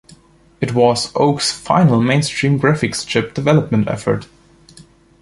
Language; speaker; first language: English; non-native, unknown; German